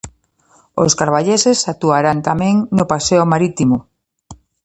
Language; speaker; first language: Galician; native; Galician